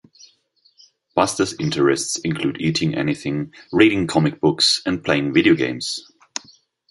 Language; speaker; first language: English; non-native, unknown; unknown